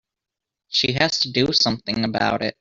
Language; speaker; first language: English; native; English